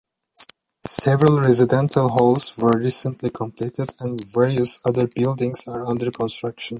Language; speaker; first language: English; native; English